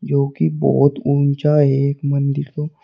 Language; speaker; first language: Hindi; native; Hindi